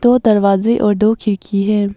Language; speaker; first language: Hindi; early bilingual, other home language; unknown